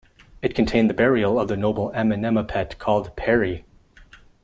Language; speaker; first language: English; non-native, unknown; French